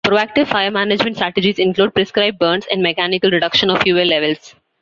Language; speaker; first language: English; non-native, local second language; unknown